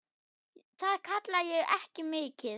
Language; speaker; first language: Icelandic; non-native, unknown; German